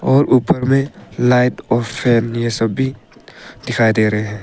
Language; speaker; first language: Hindi; non-native, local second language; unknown